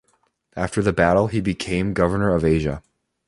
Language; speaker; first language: English; native; English